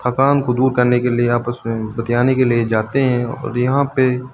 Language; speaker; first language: Hindi; native; Hindi